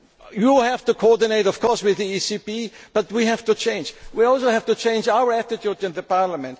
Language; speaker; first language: English; non-native, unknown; German